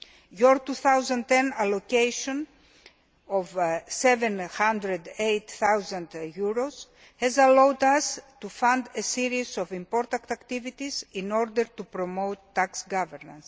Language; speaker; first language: English; non-native, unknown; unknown